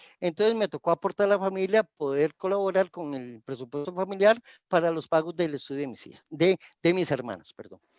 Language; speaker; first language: Spanish; native; Spanish